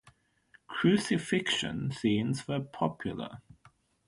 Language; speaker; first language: English; non-native, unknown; German